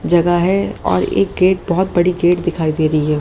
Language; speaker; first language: Hindi; native; Hindi